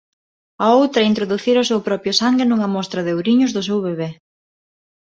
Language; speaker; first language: Galician; non-native, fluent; Spanish